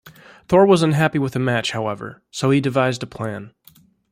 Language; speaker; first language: English; native; English